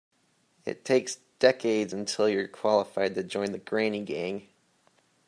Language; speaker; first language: English; native; English